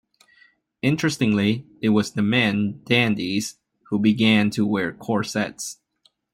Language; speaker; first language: English; non-native, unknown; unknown